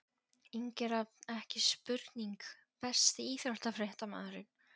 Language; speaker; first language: Icelandic; non-native, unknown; Polish